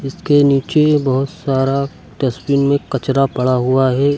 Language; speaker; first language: Hindi; native; Hindi